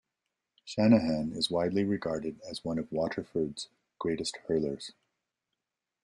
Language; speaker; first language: English; native; English